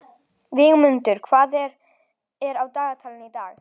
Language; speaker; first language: Icelandic; native; Icelandic